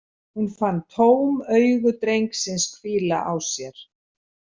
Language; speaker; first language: Icelandic; native; Icelandic